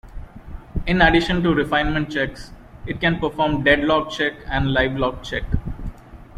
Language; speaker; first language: English; non-native, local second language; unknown